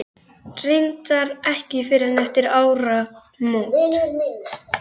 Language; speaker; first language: Icelandic; native; Icelandic